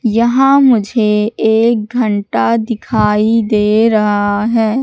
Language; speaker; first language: Hindi; native; Hindi